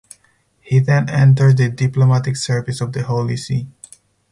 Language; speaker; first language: English; non-native, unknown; Spanish